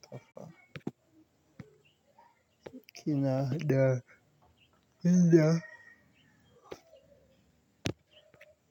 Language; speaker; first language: Hausa; native; Hausa